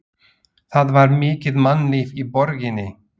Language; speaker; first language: Icelandic; non-native, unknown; Slovak